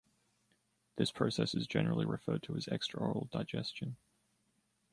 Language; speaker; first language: English; native; English